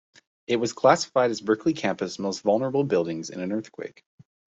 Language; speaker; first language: English; native; English